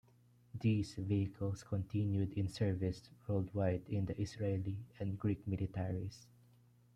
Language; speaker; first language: English; non-native, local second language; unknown